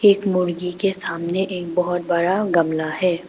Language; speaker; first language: Hindi; non-native, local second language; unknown